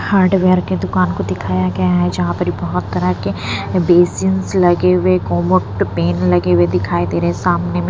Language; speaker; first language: Hindi; non-native, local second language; Punjabi